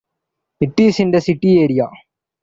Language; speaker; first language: English; non-native, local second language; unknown